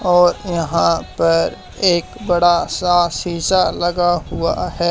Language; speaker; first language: Hindi; native; Hindi